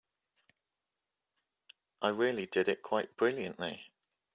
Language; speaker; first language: English; native; English